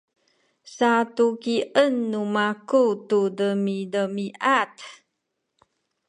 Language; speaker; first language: Sakizaya; non-native, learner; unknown